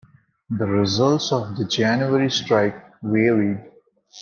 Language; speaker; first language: English; non-native, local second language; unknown